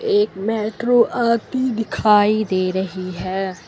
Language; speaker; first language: Hindi; native; Hindi